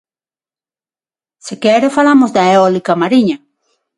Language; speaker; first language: Galician; non-native, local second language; Spanish